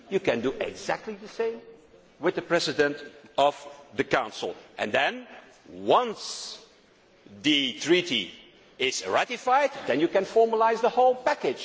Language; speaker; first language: English; non-native, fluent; Dutch